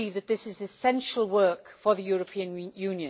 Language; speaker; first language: English; native; English